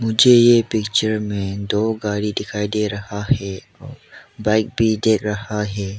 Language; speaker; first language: Hindi; non-native, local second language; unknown